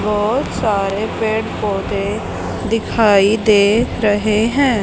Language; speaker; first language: Hindi; native; Hindi